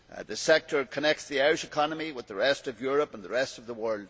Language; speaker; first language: English; native; English